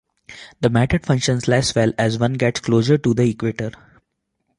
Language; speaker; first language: English; non-native, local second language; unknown